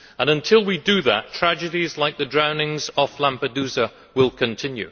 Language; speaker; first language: English; native; English